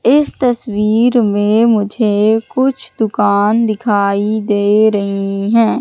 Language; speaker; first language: Hindi; native; Hindi